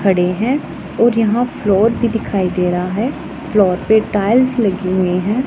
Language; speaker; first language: Hindi; non-native, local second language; Punjabi